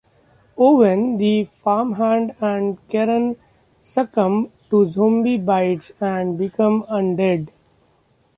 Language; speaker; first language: English; non-native, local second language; Marathi